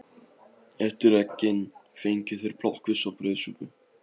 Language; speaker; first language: Icelandic; non-native, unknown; Polish